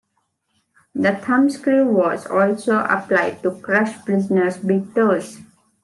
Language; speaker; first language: English; non-native, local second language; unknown